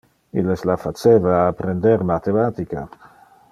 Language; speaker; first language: Interlingua; non-native, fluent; Dutch